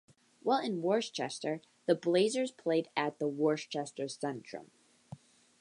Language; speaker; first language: English; native; English